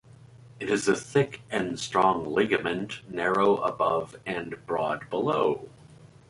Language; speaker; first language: English; native; English